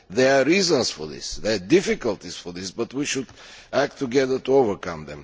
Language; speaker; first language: English; non-native, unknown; Bulgarian